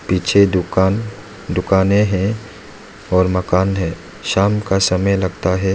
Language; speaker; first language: Hindi; non-native, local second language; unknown